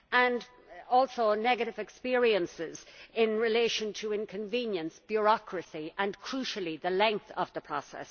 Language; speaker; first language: English; native; English